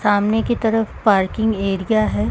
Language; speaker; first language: Hindi; native; Hindi